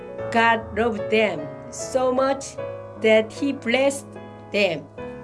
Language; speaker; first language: English; non-native, learner; Korean